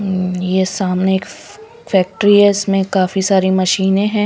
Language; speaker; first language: Hindi; non-native, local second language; Punjabi